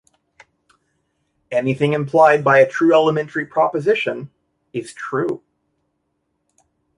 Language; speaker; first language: English; native; English